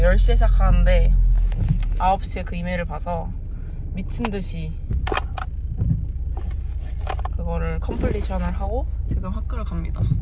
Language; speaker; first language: Korean; early bilingual, heritage; Korean